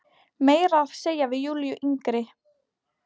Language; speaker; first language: Icelandic; non-native, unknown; Polish